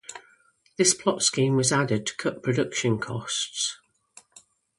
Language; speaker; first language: English; native; English